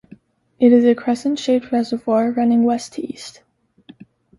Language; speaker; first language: English; native; English